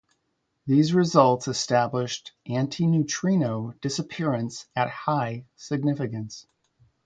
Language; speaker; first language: English; native; English